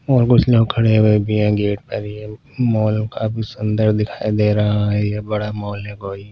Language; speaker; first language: Hindi; non-native, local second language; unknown